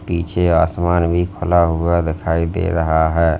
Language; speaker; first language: Hindi; native; Hindi